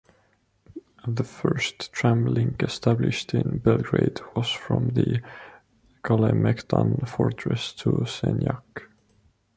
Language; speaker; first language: English; non-native, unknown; Estonian